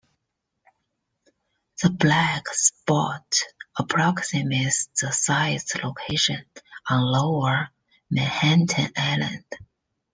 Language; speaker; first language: English; non-native, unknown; Chinese